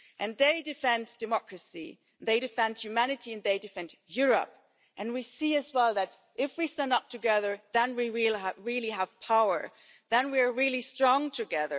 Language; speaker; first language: English; non-native, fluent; German